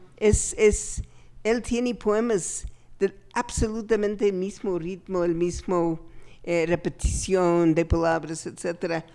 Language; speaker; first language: Spanish; non-native, fluent; English